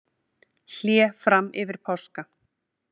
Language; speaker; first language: Icelandic; native; Icelandic